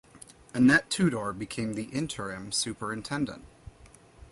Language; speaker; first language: English; native; English